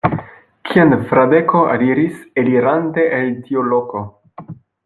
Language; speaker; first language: Esperanto; non-native, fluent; French